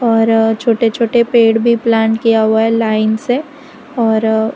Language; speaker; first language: Hindi; non-native, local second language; Gujarati